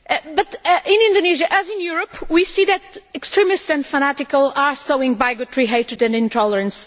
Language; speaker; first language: English; non-native, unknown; Portuguese